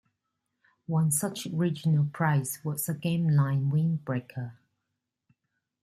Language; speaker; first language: English; non-native, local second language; Cantonese